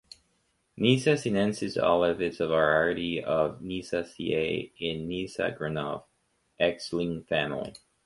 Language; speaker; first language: English; native; English